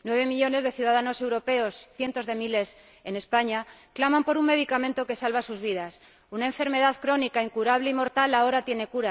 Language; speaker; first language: Spanish; native; Spanish